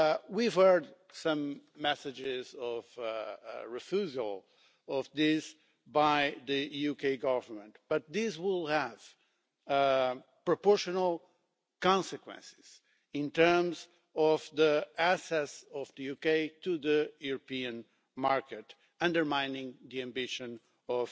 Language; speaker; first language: English; non-native, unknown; Portuguese